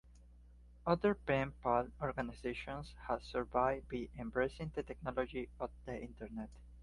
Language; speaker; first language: English; non-native, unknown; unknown